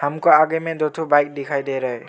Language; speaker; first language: Hindi; non-native, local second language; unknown